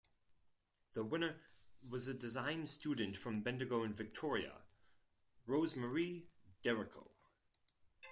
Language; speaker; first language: English; non-native, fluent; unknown